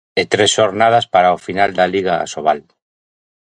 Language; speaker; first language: Galician; native; Galician